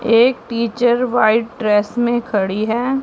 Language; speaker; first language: Hindi; non-native, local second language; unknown